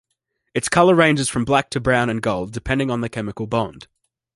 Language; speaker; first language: English; native; English